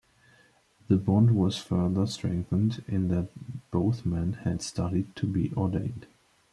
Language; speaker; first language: English; native; English